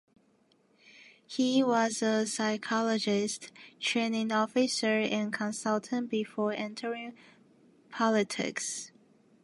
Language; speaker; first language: English; non-native, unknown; Japanese